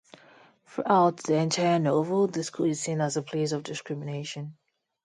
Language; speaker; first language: English; non-native, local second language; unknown